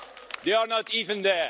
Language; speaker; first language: English; non-native, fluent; Dutch